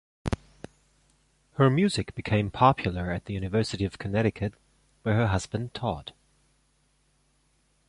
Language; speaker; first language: English; non-native, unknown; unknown